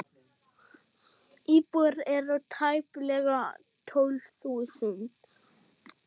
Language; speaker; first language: Icelandic; non-native, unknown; German